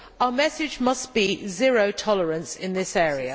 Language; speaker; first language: English; native; English